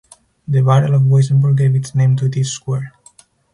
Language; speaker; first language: English; non-native, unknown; Spanish